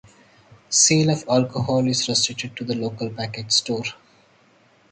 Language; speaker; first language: English; non-native, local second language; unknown